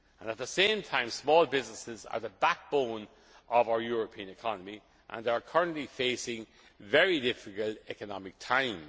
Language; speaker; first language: English; non-native, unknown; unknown